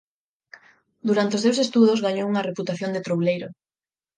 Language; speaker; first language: Galician; native; Galician